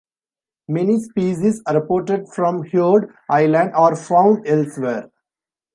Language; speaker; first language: English; non-native, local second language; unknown